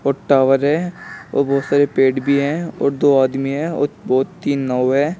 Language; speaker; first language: Hindi; native; Hindi